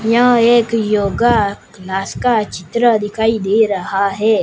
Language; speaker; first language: Hindi; non-native, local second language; Gujarati